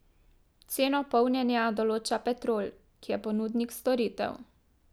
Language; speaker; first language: Slovenian; native; Slovenian